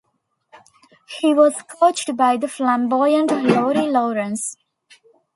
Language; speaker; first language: English; non-native, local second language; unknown